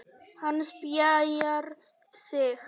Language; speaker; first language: Icelandic; non-native, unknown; Polish